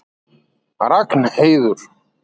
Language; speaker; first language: Icelandic; native; Icelandic